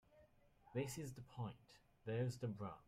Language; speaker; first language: English; native; English